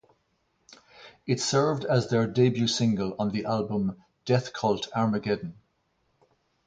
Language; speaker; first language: English; native; English